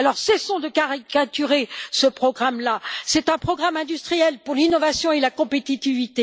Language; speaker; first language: French; native; French